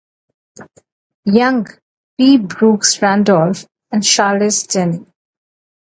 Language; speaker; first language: English; non-native, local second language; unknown